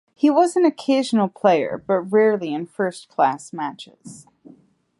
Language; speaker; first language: English; native; English